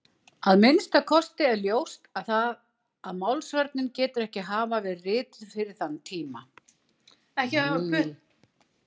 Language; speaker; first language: Icelandic; native; Icelandic